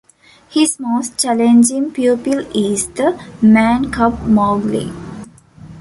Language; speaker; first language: English; non-native, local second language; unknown